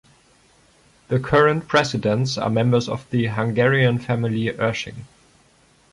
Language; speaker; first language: English; non-native, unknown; German